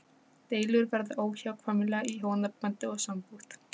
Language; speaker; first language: Icelandic; non-native, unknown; Polish